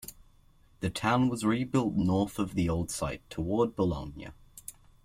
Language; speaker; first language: English; native; English